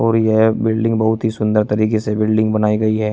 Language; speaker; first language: Hindi; native; Hindi